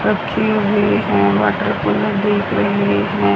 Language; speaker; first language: Hindi; native; Hindi